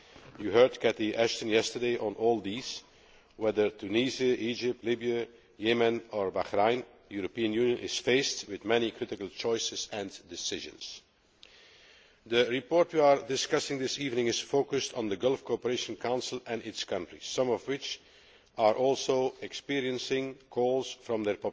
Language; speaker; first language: English; non-native, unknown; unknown